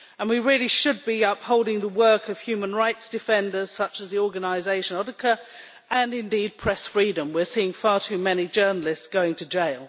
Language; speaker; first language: English; native; English